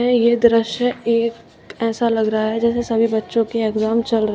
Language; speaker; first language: Hindi; native; Hindi